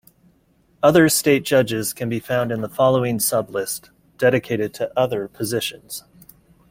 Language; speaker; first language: English; native; English